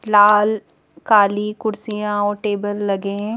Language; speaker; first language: Hindi; native; Hindi